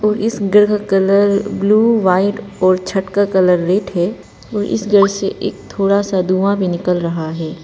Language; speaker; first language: Hindi; non-native, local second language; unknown